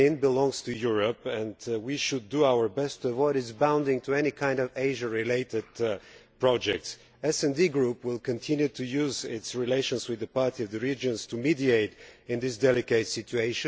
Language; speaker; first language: English; non-native, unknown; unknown